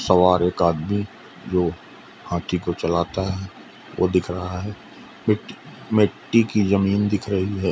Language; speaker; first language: Hindi; native; Hindi